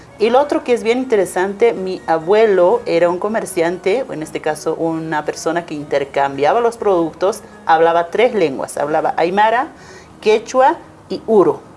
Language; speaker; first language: Spanish; non-native, local second language; Aymara